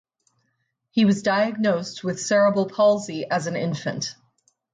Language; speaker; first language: English; native; English